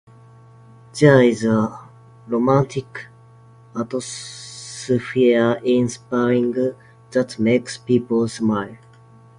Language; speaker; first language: English; non-native, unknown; Japanese